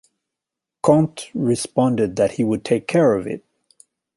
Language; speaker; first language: English; native; English